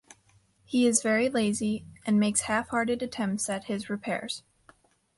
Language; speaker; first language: English; native; English